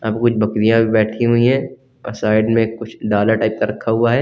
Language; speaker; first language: Hindi; native; Hindi